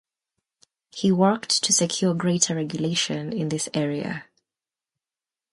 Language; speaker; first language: English; non-native, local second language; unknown